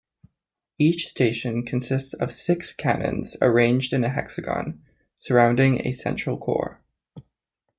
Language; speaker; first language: English; native; English